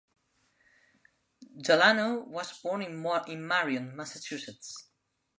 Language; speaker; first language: English; non-native, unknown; Spanish